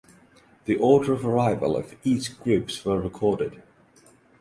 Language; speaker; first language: English; non-native, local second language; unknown